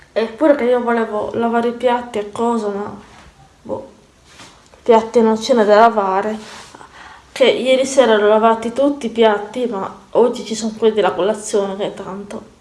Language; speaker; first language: Italian; native; Italian